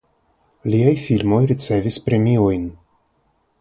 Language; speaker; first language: Esperanto; non-native, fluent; Russian